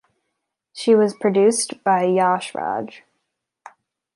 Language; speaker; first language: English; native; English